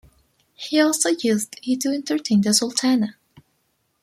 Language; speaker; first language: English; non-native, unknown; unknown